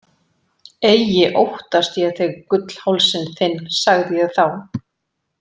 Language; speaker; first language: Icelandic; native; Icelandic